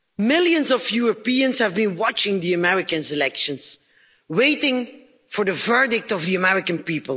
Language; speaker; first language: English; non-native, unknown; Dutch